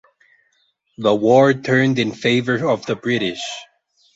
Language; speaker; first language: English; non-native, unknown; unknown